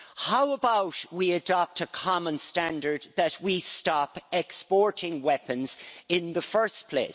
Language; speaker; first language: English; native; English